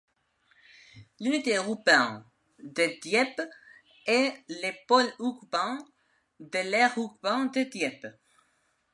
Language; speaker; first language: French; non-native, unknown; Spanish